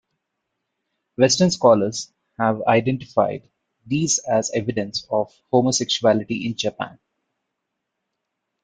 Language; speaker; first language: English; non-native, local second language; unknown